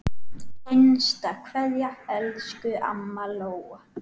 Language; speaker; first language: Icelandic; native; Icelandic